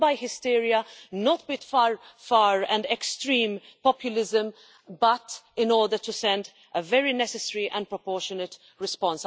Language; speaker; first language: English; non-native, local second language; Maltese